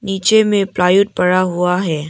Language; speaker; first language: Hindi; non-native, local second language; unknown